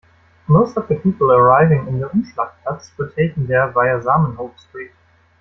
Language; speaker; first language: English; non-native, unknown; German